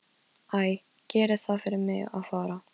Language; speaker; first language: Icelandic; non-native, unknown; Polish